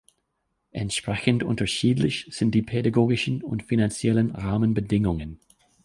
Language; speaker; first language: German; non-native, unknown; English